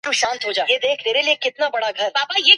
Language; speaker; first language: English; native; English